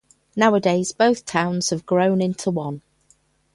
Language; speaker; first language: English; native; English